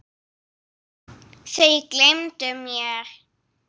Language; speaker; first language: Icelandic; non-native, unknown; English